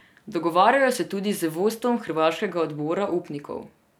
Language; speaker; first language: Slovenian; non-native, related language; Serbian